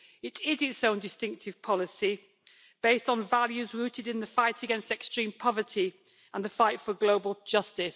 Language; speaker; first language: English; native; English